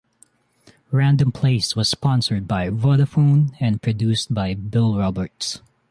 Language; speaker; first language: English; non-native, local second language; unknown